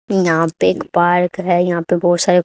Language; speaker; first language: Hindi; native; Hindi